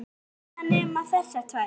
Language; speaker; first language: Icelandic; native; Icelandic